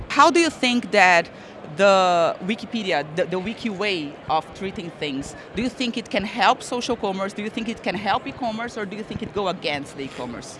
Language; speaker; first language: English; non-native, fluent; Portuguese